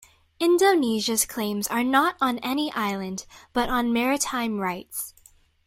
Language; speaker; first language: English; native; English